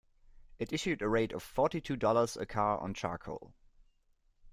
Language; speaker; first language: English; non-native, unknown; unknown